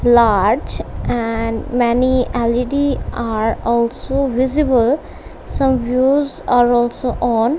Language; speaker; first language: English; non-native, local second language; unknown